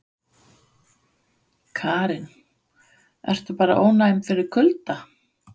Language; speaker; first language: Icelandic; non-native, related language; Danish